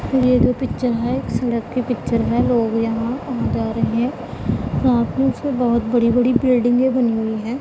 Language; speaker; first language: Hindi; non-native, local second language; Punjabi